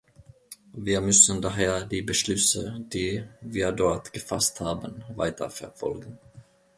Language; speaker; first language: German; non-native, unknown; Finnish